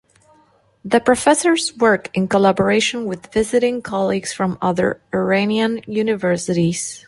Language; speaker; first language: English; non-native, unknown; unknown